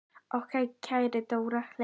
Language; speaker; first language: Icelandic; native; Icelandic